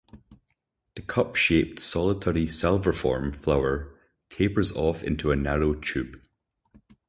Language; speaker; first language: English; native; English